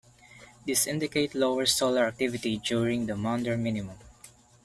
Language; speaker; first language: English; non-native, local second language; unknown